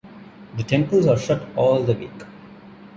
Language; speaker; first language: English; non-native, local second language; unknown